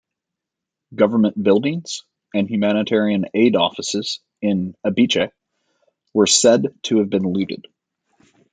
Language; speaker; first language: English; native; English